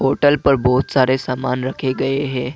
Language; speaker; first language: Hindi; non-native, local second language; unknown